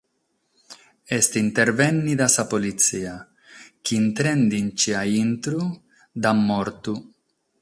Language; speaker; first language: Sardinian; non-native, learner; Catalan